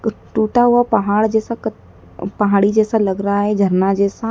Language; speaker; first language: Hindi; native; Hindi